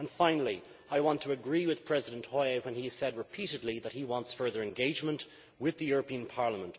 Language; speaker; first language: English; native; English